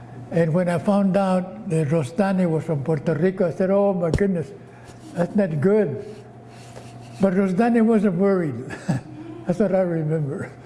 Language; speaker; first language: English; early bilingual, other home language; Spanish